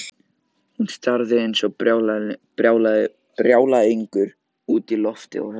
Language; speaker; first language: Icelandic; native; Icelandic